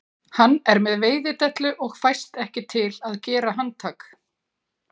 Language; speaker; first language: Icelandic; native; Icelandic